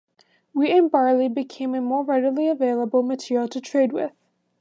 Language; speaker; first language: English; native; English